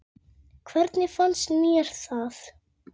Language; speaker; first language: Icelandic; native; Icelandic